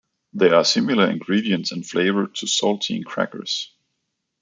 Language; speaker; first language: English; non-native, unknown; Danish